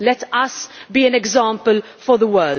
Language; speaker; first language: English; non-native, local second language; Maltese